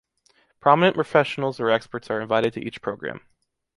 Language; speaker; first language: English; native; English